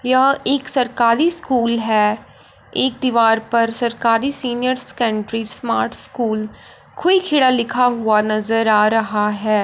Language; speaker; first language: Hindi; non-native, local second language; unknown